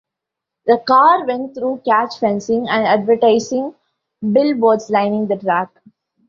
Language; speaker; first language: English; non-native, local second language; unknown